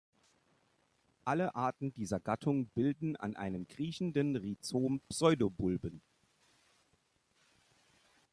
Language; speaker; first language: German; native; German